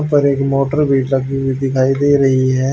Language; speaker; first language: Hindi; native; Hindi